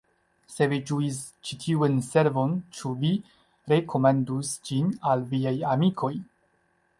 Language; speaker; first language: Esperanto; non-native, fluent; Chinese